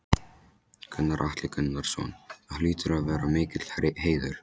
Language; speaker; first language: Icelandic; non-native, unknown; Polish